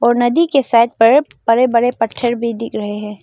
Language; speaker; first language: Hindi; non-native, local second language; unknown